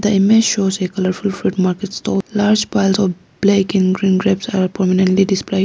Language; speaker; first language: English; non-native, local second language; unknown